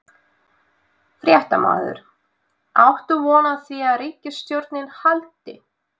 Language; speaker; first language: Icelandic; non-native, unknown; Russian